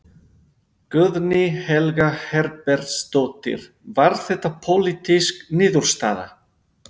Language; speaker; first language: Icelandic; non-native, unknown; Spanish